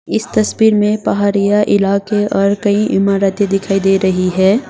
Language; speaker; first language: Hindi; non-native, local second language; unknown